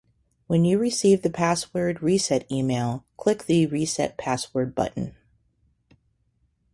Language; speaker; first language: English; native; English